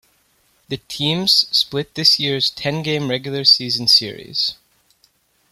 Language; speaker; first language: English; native; English